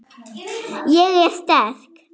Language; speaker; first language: Icelandic; non-native, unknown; German